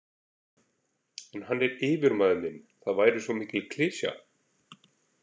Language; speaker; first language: Icelandic; native; Icelandic